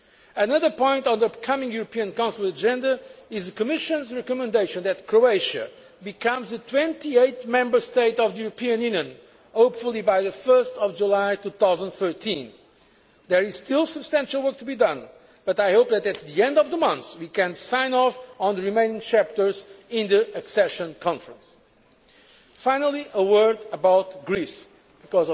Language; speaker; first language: English; non-native, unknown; Portuguese